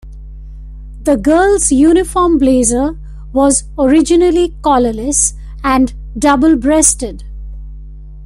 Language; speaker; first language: English; non-native, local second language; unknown